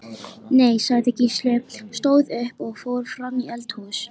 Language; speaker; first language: Icelandic; native; Icelandic